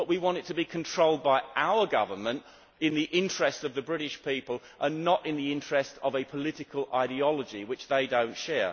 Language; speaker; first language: English; native; English